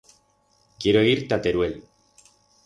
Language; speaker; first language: Aragonese; non-native, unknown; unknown